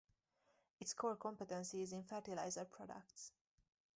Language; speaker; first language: English; native; English